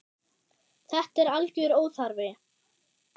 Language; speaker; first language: Icelandic; non-native, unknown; German